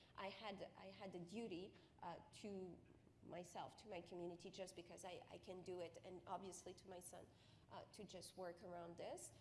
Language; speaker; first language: English; non-native, fluent; French